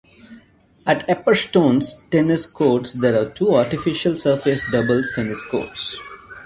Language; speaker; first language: English; non-native, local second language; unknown